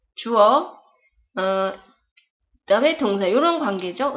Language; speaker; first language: Korean; native; Korean